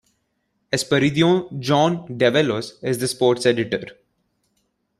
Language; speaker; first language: English; non-native, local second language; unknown